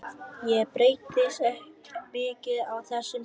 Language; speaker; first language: Icelandic; non-native, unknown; Vietnamese